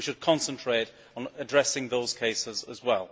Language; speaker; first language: English; native; English